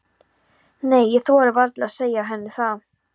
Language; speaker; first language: Icelandic; non-native, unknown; Polish